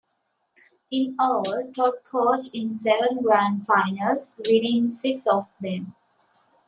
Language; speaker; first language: English; native; English